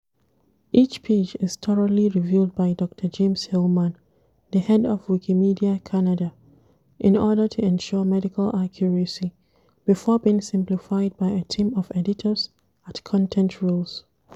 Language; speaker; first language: English; non-native, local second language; Hausa